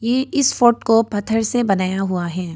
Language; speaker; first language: Hindi; non-native, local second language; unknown